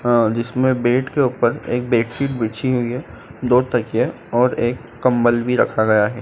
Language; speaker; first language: Hindi; native; Hindi